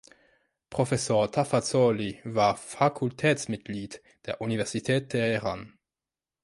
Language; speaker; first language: German; non-native, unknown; French